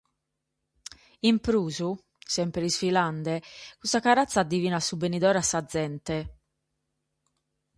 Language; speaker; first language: Sardinian; native; Sardinian